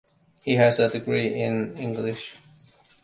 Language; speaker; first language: English; non-native, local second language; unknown